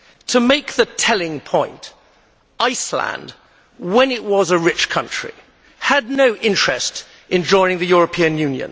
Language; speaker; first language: English; native; English